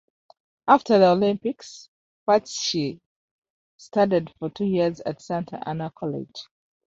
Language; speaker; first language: English; non-native, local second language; Ganda